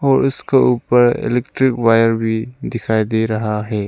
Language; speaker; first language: Hindi; non-native, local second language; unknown